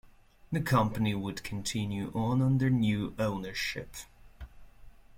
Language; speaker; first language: English; non-native, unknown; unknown